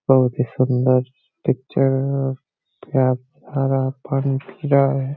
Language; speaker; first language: Hindi; native; Hindi